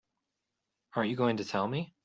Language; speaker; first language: English; native; English